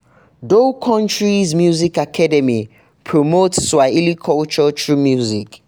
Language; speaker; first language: English; non-native, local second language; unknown